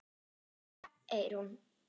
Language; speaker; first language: Icelandic; non-native, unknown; German